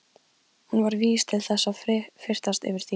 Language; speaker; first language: Icelandic; non-native, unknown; Polish